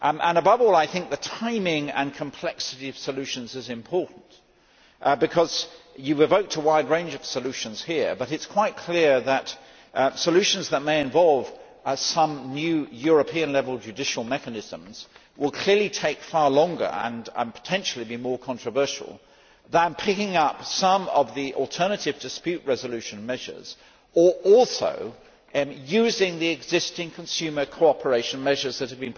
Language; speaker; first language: English; native; English